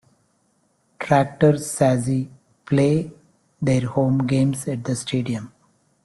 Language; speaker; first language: English; non-native, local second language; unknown